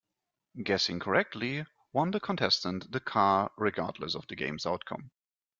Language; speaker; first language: English; non-native, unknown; German